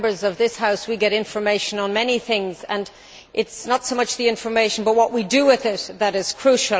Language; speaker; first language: English; native; English